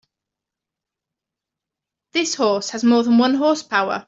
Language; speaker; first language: English; native; English